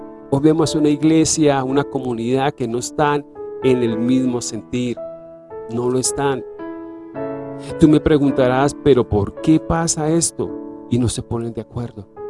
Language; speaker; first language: Spanish; native; Spanish